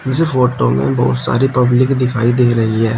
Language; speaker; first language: Hindi; native; Hindi